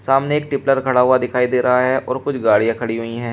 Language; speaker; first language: Hindi; native; Hindi